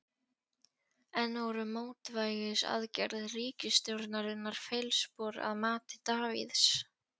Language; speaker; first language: Icelandic; non-native, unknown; Polish